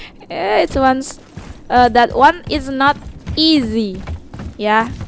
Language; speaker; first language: English; non-native, learner; Indonesian